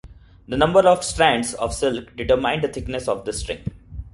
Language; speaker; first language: English; non-native, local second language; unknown